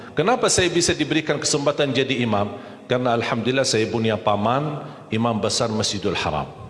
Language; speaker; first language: Malay; non-native, fluent; Arabic